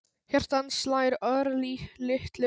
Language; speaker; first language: Icelandic; non-native, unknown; Polish